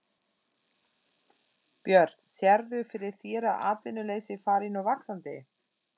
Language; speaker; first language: Icelandic; non-native, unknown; German